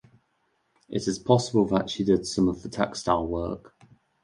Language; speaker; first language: English; native; English